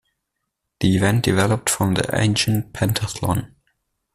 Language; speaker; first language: English; non-native, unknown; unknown